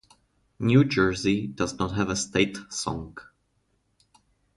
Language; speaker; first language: English; non-native, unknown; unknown